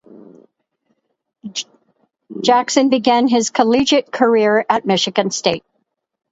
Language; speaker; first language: English; native; English